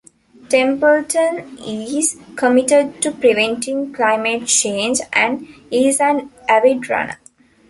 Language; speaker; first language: English; non-native, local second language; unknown